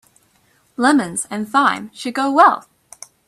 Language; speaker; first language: English; native; English